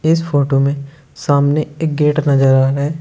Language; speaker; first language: Hindi; native; Hindi